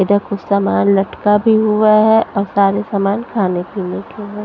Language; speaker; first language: Hindi; non-native, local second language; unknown